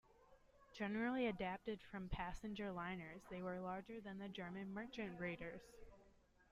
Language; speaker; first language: English; native; English